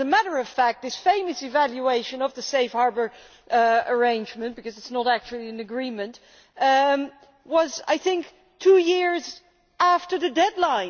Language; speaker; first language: English; non-native, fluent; Dutch